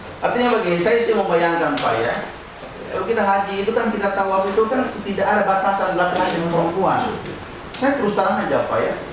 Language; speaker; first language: Indonesian; non-native, local second language; Buginese